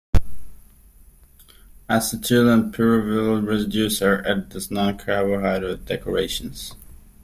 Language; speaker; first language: English; non-native, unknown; German